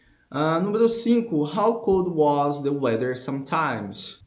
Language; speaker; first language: English; non-native, fluent; Portuguese